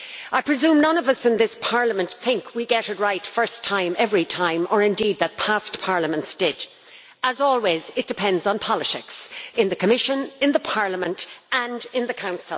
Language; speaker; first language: English; native; English